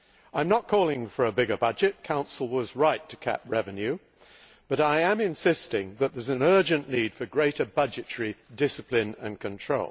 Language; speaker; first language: English; native; English